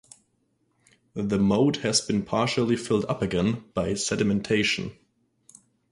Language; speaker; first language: English; non-native, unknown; German